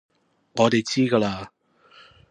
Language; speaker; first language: Cantonese; non-native, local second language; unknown